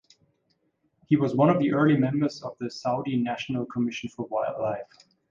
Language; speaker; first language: English; native; English